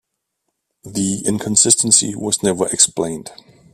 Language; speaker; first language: English; native; English